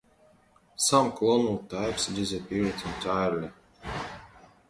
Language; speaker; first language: English; non-native, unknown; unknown